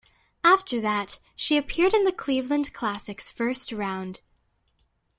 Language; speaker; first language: English; native; English